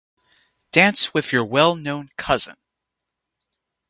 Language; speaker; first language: English; native; English